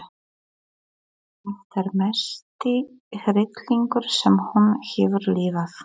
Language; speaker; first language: Icelandic; non-native, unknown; Polish